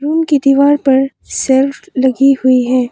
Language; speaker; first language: Hindi; non-native, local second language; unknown